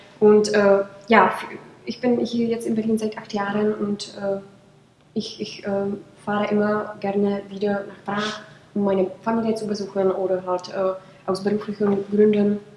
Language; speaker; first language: German; non-native, fluent; Czech